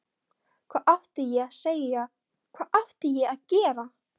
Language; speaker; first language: Icelandic; non-native, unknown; Polish